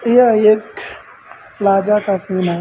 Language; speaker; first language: Hindi; native; Hindi